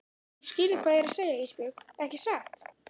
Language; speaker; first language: Icelandic; native; Icelandic